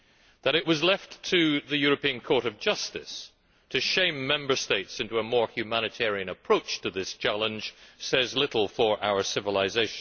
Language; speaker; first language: English; native; English